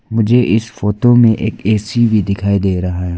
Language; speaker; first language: Hindi; non-native, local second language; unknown